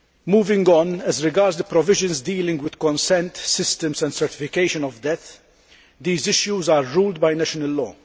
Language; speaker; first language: English; non-native, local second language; Maltese